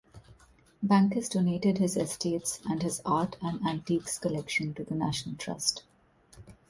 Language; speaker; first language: English; non-native, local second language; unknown